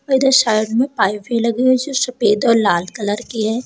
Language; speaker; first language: Hindi; native; Hindi